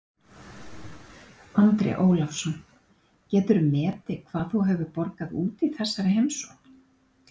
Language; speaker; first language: Icelandic; native; Icelandic